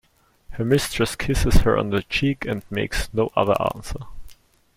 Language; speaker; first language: English; non-native, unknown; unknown